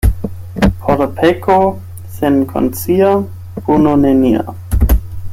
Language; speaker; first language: Esperanto; non-native, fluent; German